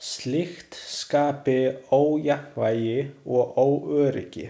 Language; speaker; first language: Icelandic; non-native, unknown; Chinese